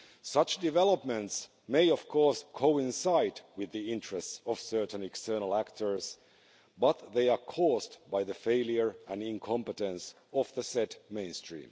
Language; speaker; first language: English; non-native, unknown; Finnish